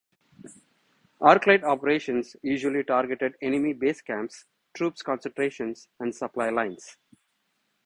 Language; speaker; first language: English; non-native, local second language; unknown